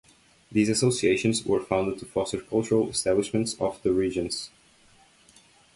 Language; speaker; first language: English; native; English